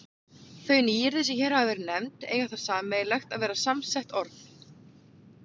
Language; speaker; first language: Icelandic; native; Icelandic